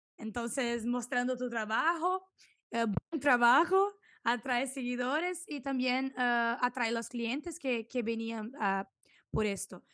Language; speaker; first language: Spanish; non-native, related language; Portuguese